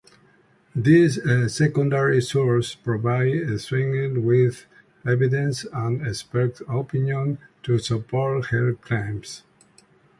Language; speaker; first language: English; non-native, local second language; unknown